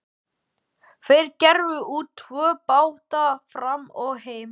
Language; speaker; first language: Icelandic; native; Icelandic